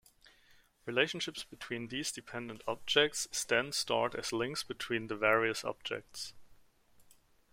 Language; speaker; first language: English; non-native, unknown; German